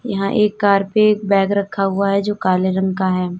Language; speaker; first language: Hindi; native; Hindi